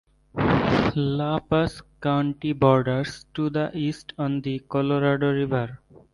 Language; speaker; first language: English; non-native, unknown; Bangla